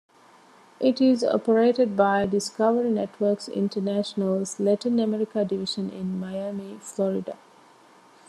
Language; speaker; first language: English; non-native, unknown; Divehi